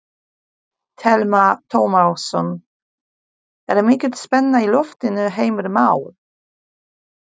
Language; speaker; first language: Icelandic; non-native, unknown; Polish